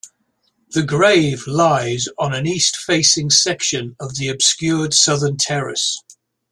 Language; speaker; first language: English; native; English